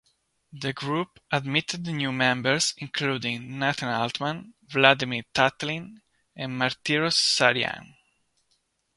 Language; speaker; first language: English; non-native, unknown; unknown